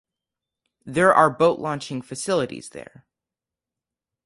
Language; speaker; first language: English; native; English